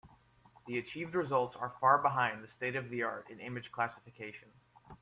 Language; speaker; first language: English; native; English